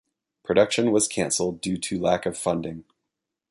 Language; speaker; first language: English; native; English